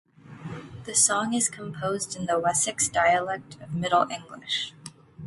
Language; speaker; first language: English; native; English